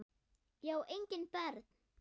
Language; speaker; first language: Icelandic; non-native, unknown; German